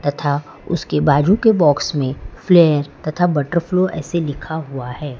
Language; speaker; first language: Hindi; non-native, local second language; Gujarati